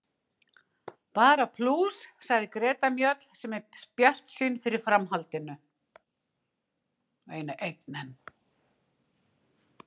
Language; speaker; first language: Icelandic; native; Icelandic